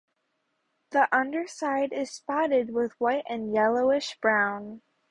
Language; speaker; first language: English; native; English